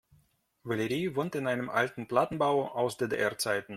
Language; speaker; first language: German; non-native, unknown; Russian